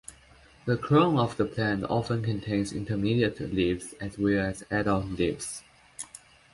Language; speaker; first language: English; non-native, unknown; Chinese